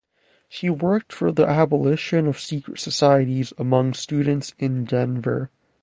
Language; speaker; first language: English; native; English